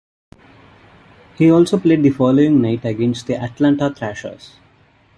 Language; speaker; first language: English; non-native, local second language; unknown